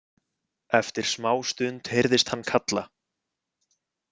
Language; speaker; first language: Icelandic; native; Icelandic